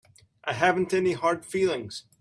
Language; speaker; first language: English; native; English